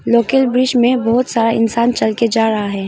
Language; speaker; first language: Hindi; non-native, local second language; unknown